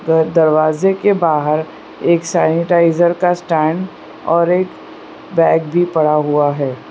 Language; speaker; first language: Hindi; non-native, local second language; Gujarati